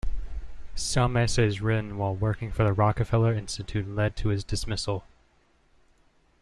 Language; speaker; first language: English; native; English